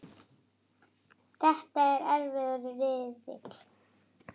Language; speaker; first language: Icelandic; native; Icelandic